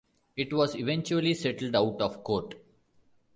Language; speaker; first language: English; non-native, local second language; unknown